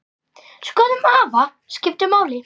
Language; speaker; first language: Icelandic; native; Icelandic